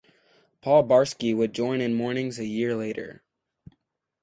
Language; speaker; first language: English; native; English